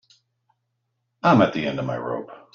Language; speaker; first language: English; native; English